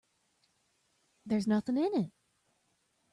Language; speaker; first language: English; native; English